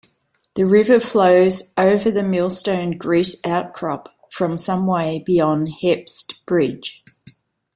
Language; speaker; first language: English; native; English